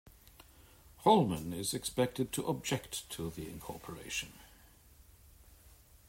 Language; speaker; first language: English; native; English